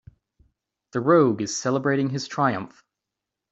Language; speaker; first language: English; native; English